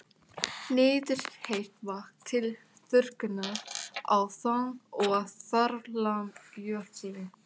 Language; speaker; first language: Icelandic; non-native, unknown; Thai